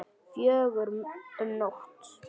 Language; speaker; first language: Icelandic; native; Icelandic